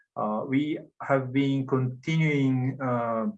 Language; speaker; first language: English; non-native, fluent; Japanese